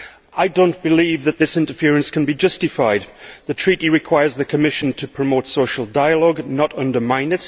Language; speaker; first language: English; native; English